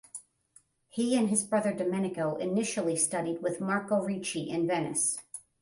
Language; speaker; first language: English; native; English